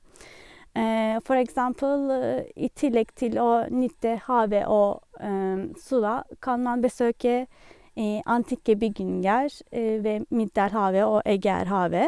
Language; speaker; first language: Norwegian; non-native, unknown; Turkish